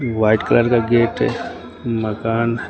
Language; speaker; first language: Hindi; native; Hindi